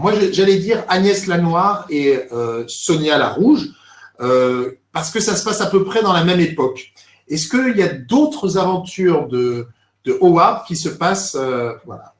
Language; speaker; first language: French; native; French